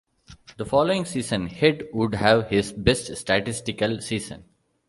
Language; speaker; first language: English; non-native, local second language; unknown